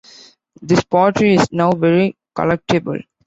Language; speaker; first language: English; non-native, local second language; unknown